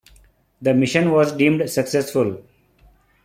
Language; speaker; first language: English; non-native, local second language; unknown